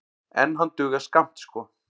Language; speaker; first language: Icelandic; native; Icelandic